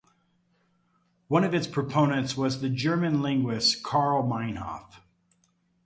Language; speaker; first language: English; native; English